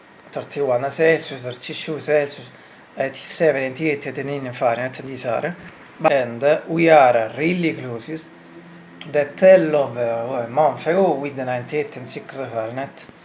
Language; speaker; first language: English; non-native, learner; Italian